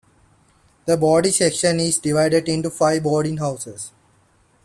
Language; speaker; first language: English; non-native, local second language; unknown